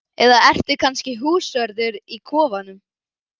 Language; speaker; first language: Icelandic; native; Icelandic